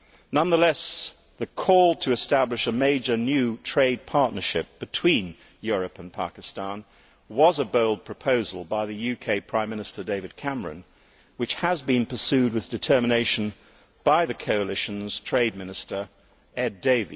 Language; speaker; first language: English; native; English